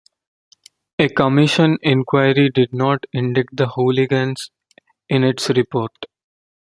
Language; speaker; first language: English; non-native, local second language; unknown